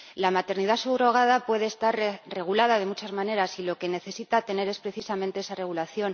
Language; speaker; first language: Spanish; native; Spanish